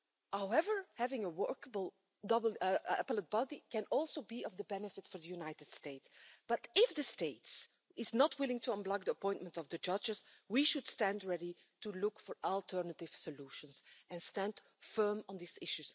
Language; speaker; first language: English; non-native, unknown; Dutch